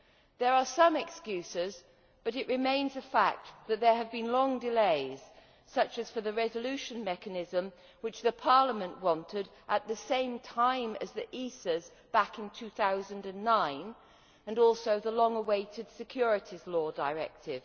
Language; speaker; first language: English; native; English